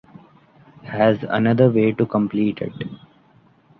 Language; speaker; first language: English; non-native, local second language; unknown